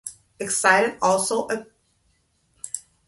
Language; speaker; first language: English; native; English